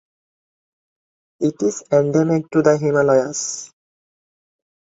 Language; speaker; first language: English; non-native, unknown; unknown